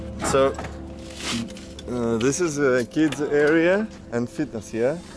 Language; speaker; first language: English; non-native, learner; Russian